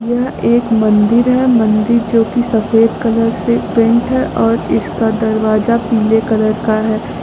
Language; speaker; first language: Hindi; native; Hindi